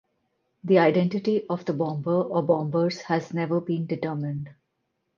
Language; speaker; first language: English; non-native, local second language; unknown